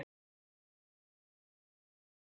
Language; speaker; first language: Icelandic; native; Icelandic